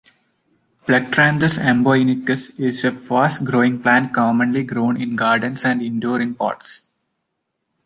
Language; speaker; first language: English; non-native, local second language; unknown